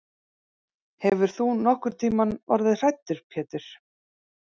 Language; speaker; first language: Icelandic; native; Icelandic